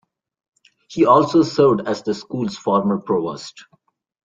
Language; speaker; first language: English; non-native, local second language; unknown